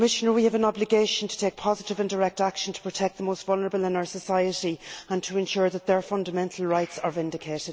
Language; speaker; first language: English; native; English